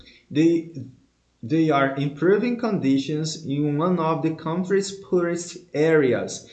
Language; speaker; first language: English; non-native, fluent; Portuguese